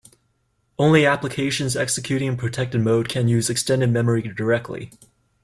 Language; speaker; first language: English; native; English